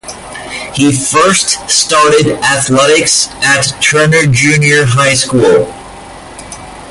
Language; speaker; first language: English; native; English